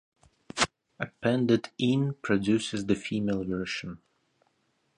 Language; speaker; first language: English; non-native, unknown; Russian